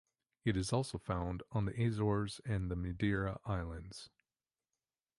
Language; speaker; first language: English; native; English